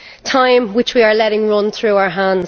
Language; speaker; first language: English; native; English